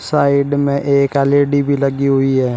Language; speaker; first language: Hindi; native; Hindi